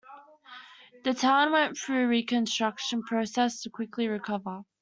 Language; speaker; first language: English; native; English